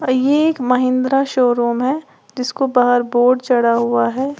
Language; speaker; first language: Hindi; native; Hindi